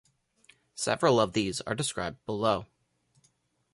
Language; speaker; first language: English; native; English